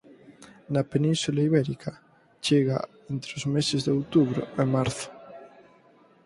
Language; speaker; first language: Galician; native; Galician